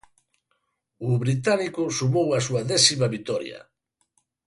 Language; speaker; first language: Galician; native; Galician